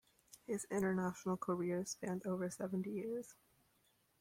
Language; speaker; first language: English; native; English